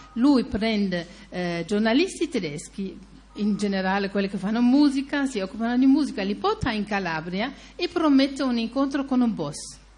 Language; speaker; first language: Italian; non-native, fluent; German